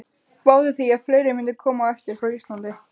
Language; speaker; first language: Icelandic; native; Icelandic